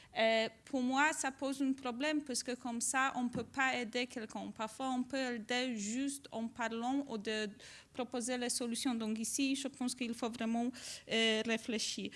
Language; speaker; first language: French; non-native, fluent; Polish